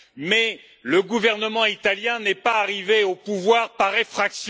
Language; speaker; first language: French; native; French